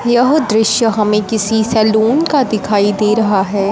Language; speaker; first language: Hindi; non-native, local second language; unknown